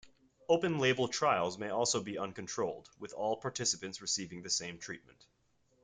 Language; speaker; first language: English; native; English